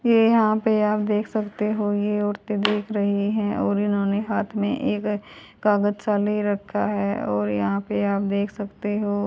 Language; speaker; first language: Hindi; native; Hindi